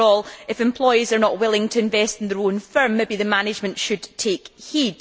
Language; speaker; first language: English; native; English